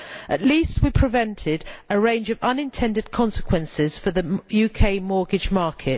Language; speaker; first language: English; native; English